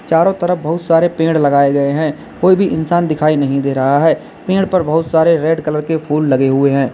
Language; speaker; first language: Hindi; native; Hindi